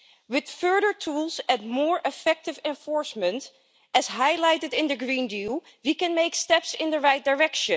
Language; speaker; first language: English; non-native, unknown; Dutch